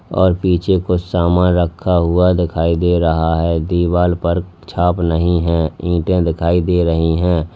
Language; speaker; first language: Hindi; native; Hindi